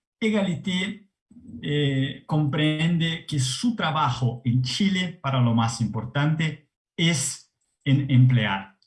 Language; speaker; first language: Spanish; non-native, related language; Portuguese